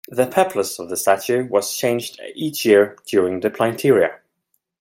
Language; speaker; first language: English; non-native, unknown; Swedish